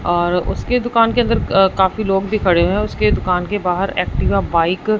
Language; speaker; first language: Hindi; non-native, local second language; Punjabi